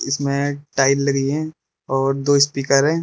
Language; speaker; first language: Hindi; early bilingual, other home language; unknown